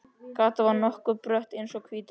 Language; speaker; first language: Icelandic; native; Icelandic